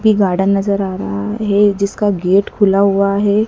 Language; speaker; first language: Hindi; native; Hindi